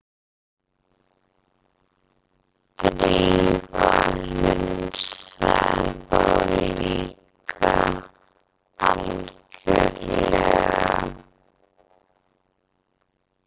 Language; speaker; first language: Icelandic; native; Icelandic